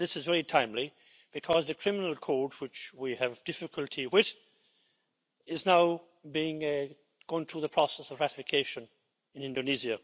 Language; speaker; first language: English; native; English